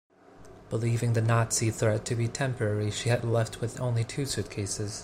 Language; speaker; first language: English; non-native, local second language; Cantonese